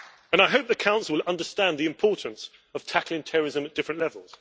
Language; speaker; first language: English; native; English